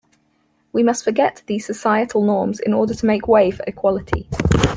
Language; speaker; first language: English; native; English